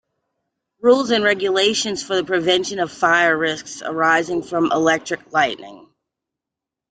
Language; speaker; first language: English; native; English